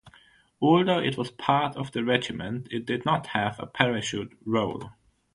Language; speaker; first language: English; non-native, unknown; German